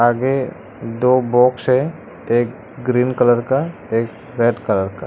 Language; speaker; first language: Hindi; non-native, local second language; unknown